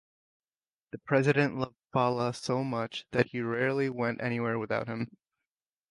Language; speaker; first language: English; native; English